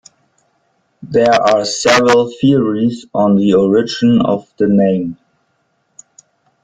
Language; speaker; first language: English; non-native, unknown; German